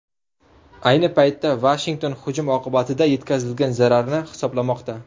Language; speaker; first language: Uzbek; native; Uzbek